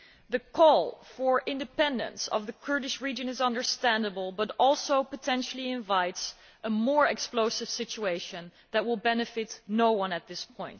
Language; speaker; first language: English; non-native, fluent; Dutch